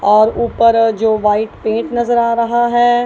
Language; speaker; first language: Hindi; non-native, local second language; Punjabi